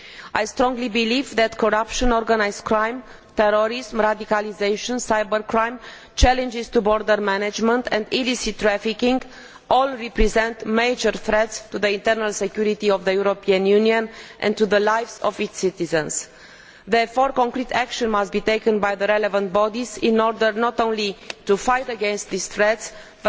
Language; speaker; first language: English; non-native, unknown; Romanian